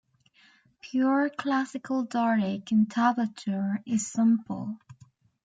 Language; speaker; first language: English; native; English